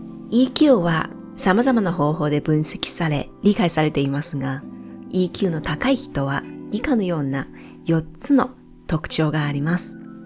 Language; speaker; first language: Japanese; non-native, fluent; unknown